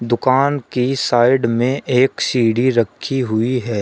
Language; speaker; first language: Hindi; native; Hindi